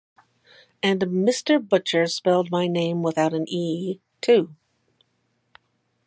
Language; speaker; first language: English; native; English